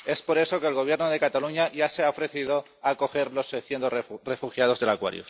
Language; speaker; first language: Spanish; non-native, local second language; Catalan